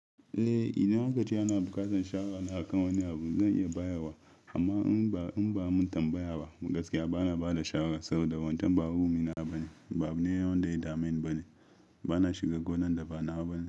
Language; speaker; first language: Hausa; non-native, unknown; Yoruba